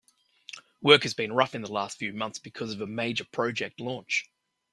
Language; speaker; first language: English; native; English